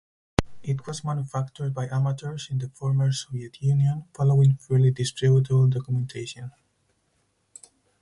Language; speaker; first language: English; non-native, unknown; Spanish